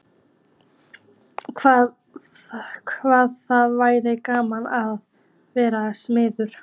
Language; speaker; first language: Icelandic; native; Icelandic